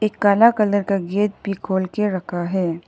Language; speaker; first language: Hindi; non-native, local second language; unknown